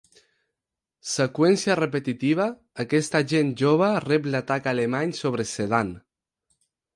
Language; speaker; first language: Catalan; non-native, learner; Spanish